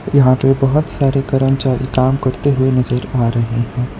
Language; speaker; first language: Hindi; non-native, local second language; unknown